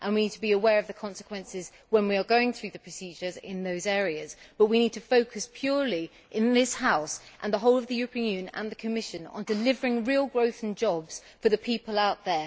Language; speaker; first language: English; native; English